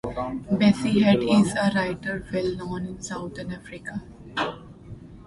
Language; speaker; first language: English; non-native, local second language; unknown